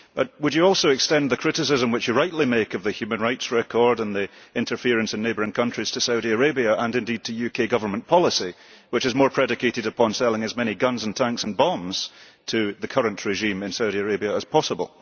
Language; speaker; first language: English; early bilingual, heritage; English